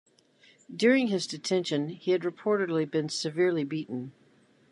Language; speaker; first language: English; native; English